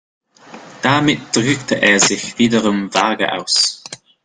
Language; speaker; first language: German; non-native, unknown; English